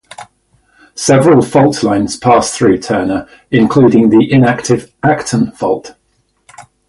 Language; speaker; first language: English; native; English